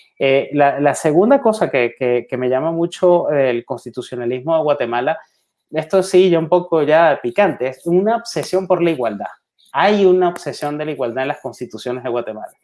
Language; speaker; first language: Spanish; native; Spanish